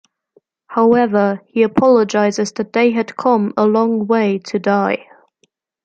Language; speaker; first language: English; non-native, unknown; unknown